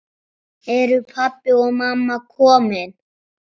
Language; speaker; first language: Icelandic; native; Icelandic